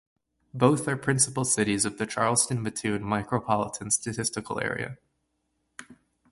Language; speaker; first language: English; native; English